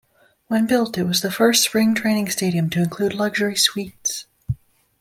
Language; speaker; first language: English; native; English